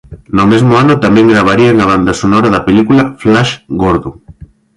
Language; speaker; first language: Galician; native; Galician